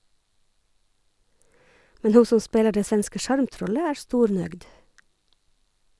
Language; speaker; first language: Norwegian; native; Norwegian